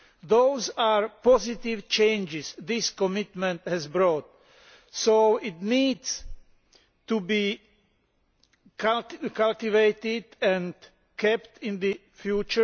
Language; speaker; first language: English; non-native, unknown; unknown